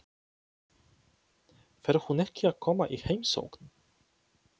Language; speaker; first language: Icelandic; non-native, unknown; Polish